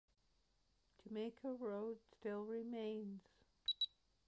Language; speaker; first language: English; native; English